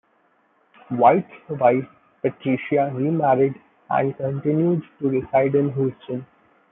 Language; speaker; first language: English; non-native, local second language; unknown